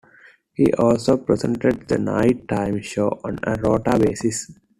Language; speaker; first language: English; non-native, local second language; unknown